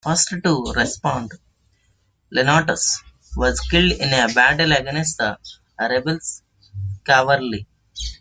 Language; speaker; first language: English; non-native, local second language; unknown